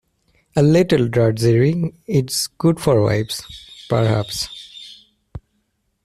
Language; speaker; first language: English; native; English